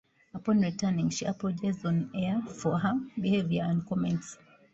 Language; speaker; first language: English; non-native, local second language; Ganda